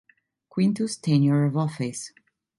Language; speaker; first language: English; non-native, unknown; Italian